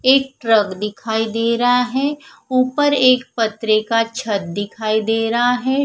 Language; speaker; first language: Hindi; non-native, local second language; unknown